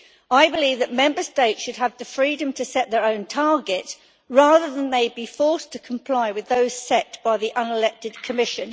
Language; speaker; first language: English; native; English